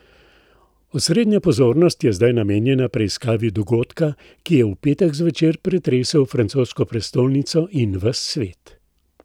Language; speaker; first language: Slovenian; native; Slovenian